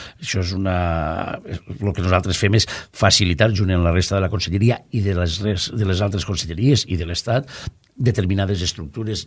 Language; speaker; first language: Catalan; native; Catalan